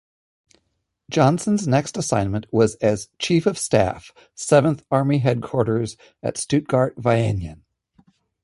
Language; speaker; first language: English; native; English